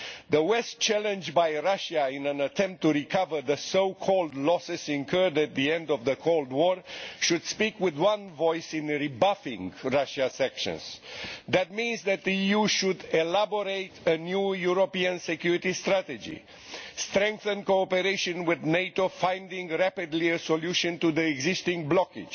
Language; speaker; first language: English; non-native, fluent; Romanian